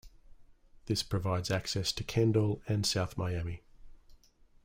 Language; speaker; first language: English; native; English